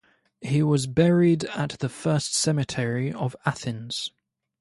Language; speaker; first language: English; native; English